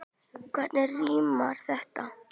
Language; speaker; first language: Icelandic; native; Icelandic